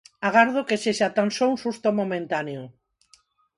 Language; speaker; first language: Galician; non-native, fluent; Spanish